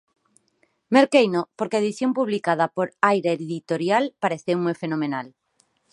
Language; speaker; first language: Galician; non-native, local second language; Spanish